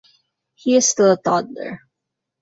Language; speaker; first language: English; non-native, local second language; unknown